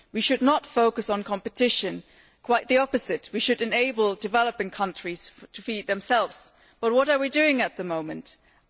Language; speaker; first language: English; non-native, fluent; German